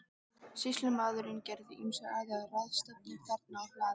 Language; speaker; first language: Icelandic; native; Icelandic